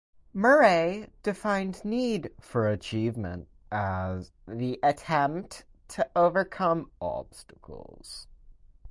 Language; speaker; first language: English; native; English